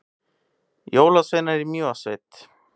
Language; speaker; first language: Icelandic; native; Icelandic